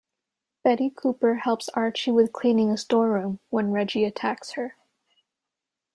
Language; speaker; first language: English; native; English